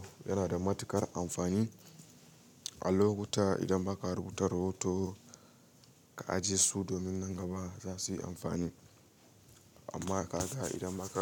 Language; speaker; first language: Hausa; native; Hausa